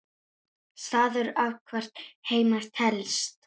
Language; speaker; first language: Icelandic; native; Icelandic